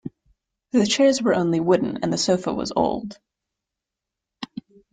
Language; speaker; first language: English; non-native, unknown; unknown